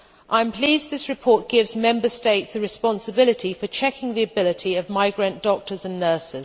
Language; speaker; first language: English; native; English